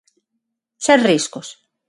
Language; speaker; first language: Galician; non-native, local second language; Spanish